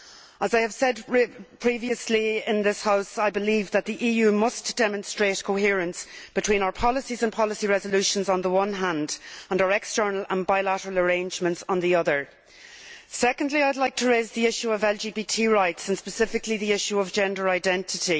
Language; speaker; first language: English; native; English